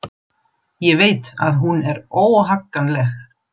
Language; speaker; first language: Icelandic; non-native, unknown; German